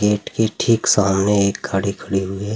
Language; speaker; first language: Hindi; native; Hindi